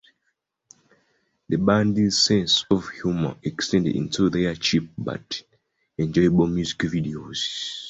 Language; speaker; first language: English; non-native, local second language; Ganda